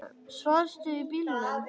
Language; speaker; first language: Icelandic; native; Icelandic